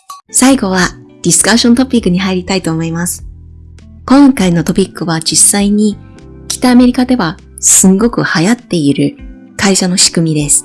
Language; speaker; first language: Japanese; native; Japanese